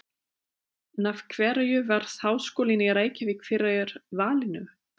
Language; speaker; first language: Icelandic; non-native, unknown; German